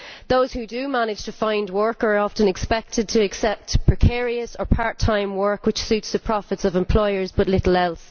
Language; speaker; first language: English; native; English